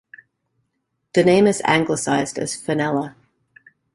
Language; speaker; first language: English; native; English